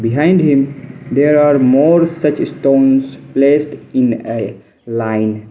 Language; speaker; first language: English; non-native, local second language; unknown